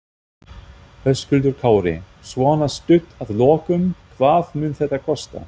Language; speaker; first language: Icelandic; non-native, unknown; German